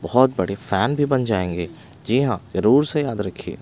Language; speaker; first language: Hindi; non-native, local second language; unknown